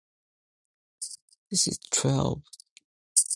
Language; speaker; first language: English; non-native, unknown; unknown